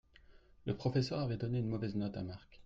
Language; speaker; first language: French; native; French